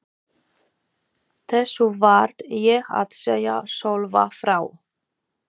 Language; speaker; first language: Icelandic; non-native, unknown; Polish